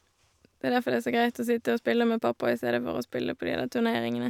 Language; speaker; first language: Norwegian; native; Norwegian